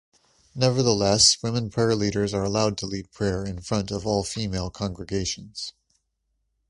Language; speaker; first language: English; native; English